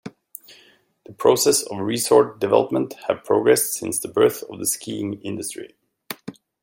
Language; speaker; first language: English; native; English